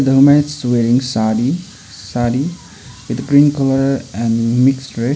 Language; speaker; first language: English; non-native, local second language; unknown